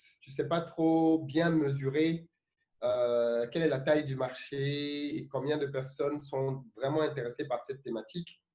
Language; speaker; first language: French; non-native, local second language; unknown